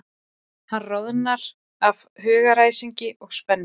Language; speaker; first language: Icelandic; native; Icelandic